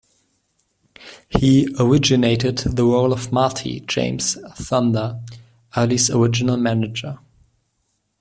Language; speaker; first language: English; non-native, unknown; German